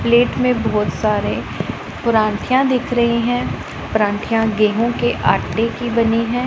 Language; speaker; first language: Hindi; non-native, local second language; Punjabi